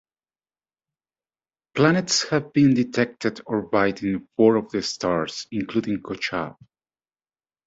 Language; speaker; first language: English; native; English